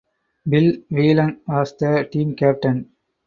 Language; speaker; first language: English; non-native, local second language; Tamil